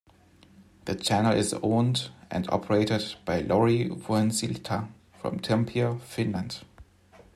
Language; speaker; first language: English; non-native, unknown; German